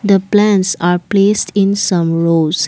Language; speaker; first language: English; non-native, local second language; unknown